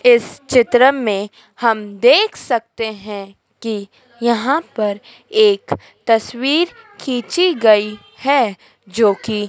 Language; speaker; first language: Hindi; native; Hindi